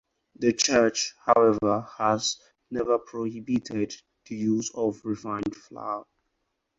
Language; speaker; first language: English; non-native, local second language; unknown